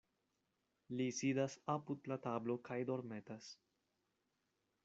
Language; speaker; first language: Esperanto; non-native, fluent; Spanish